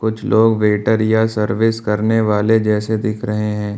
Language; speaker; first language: Hindi; native; Hindi